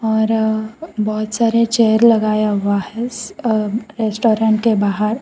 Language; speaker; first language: Hindi; non-native, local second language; Gujarati